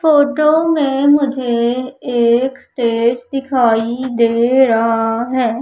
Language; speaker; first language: Hindi; native; Hindi